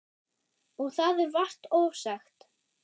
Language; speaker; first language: Icelandic; non-native, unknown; German